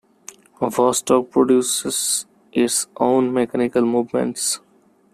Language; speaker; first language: English; non-native, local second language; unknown